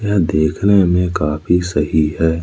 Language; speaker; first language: Hindi; native; Hindi